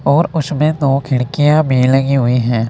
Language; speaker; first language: Hindi; native; Hindi